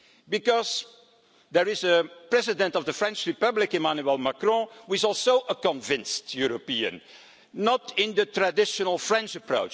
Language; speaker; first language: English; non-native, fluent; Dutch